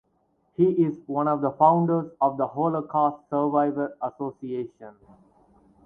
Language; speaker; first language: English; non-native, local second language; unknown